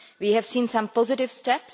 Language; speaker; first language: English; non-native, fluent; Czech